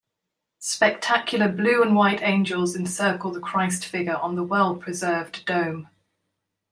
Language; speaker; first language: English; native; English